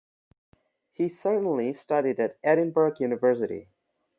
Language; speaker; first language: English; non-native, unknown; Bangla